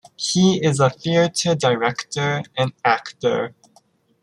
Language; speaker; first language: English; native; English